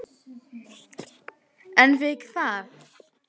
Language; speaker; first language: Icelandic; native; Icelandic